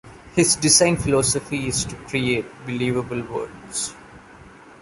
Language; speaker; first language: English; non-native, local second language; Malayalam